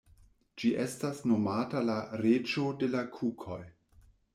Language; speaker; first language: Esperanto; non-native, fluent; German